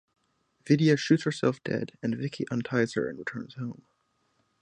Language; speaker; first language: English; native; English